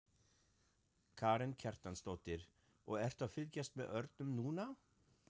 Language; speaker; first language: Icelandic; non-native, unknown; German